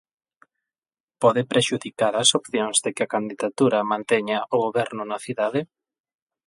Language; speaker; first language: Galician; non-native, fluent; Spanish